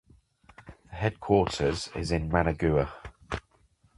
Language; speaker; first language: English; native; English